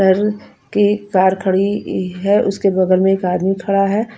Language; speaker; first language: Hindi; non-native, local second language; Punjabi